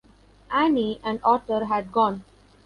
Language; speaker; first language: English; non-native, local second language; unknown